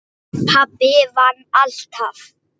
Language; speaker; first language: Icelandic; non-native, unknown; English